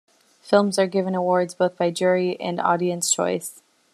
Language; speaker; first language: English; native; English